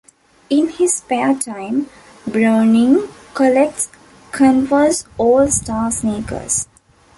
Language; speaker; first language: English; non-native, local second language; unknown